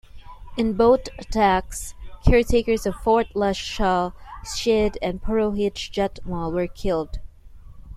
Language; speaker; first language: English; non-native, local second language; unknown